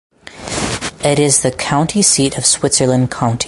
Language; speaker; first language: English; native; English